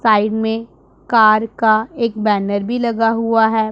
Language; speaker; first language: Hindi; non-native, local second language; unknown